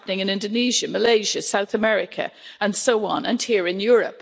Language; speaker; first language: English; native; English